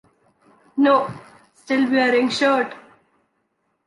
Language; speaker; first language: English; non-native, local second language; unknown